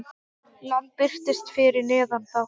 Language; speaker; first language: Icelandic; non-native, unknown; English